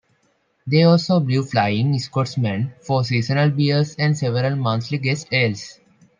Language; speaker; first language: English; non-native, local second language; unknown